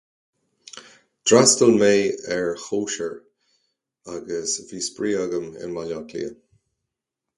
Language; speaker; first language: Irish; native; Irish